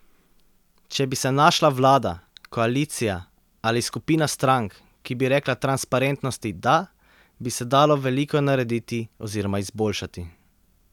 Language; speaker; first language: Slovenian; native; Slovenian